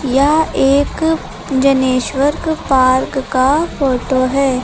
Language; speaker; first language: Hindi; native; Hindi